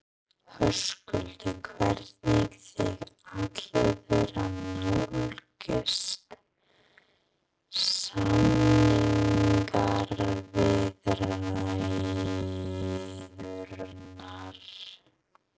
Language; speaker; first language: Icelandic; non-native, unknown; English